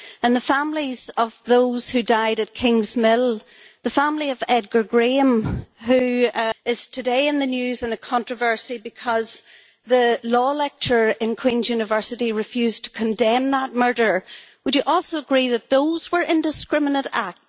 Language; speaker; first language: English; native; English